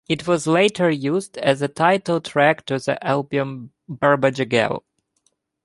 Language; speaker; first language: English; non-native, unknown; Ukrainian